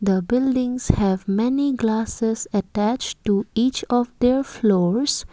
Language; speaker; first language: English; non-native, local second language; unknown